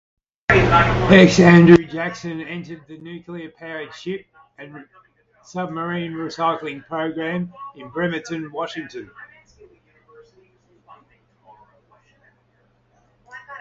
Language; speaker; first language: English; native; English